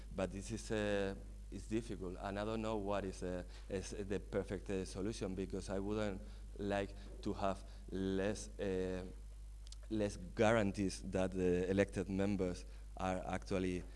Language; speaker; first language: English; non-native, fluent; Spanish